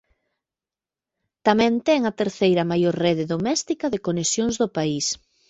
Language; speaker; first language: Galician; native; Galician